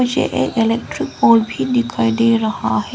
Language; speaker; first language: Hindi; non-native, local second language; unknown